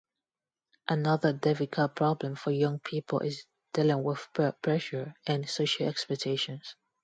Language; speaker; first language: English; non-native, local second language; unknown